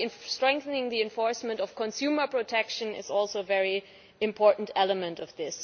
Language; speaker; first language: English; non-native, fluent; German